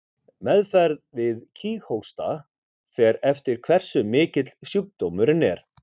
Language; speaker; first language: Icelandic; native; Icelandic